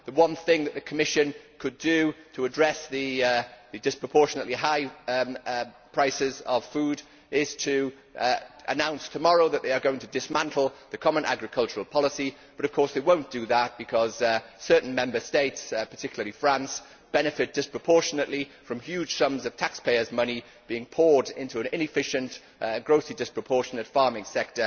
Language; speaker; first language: English; native; English